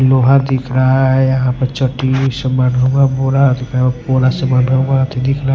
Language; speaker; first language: Hindi; non-native, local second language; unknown